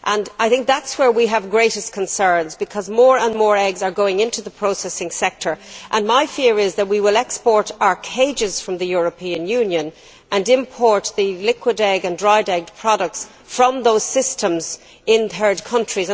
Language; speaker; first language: English; native; English